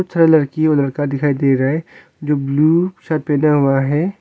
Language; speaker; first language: Hindi; non-native, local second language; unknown